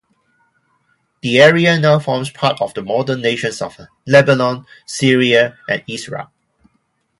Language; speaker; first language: English; non-native, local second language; Cantonese